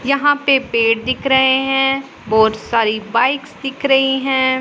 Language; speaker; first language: Hindi; non-native, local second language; Punjabi